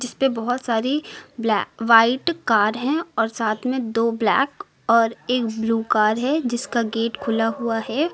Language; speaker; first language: Hindi; native; Hindi